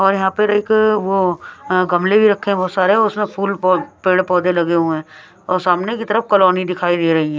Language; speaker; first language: Hindi; non-native, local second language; Punjabi